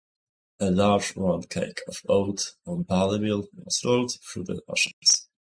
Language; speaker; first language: English; native; English